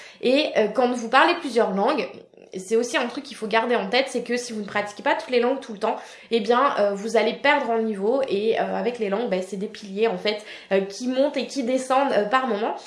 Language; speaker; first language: French; native; French